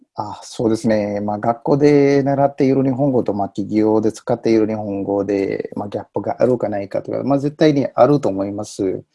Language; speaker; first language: Japanese; non-native, fluent; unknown